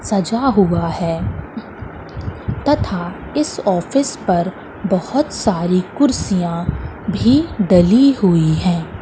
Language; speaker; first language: Hindi; native; Hindi